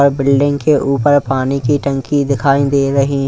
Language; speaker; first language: Hindi; non-native, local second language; Punjabi